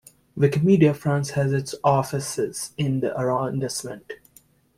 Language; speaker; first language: English; native; English